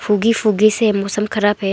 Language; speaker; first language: Hindi; non-native, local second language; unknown